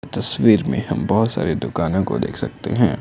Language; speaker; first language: Hindi; non-native, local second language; Assamese